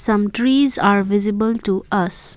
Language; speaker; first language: English; non-native, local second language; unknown